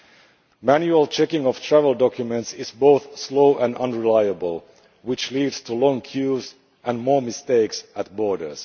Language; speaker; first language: English; non-native, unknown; Finnish